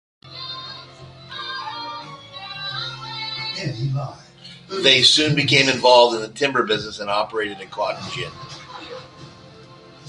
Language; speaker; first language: English; native; English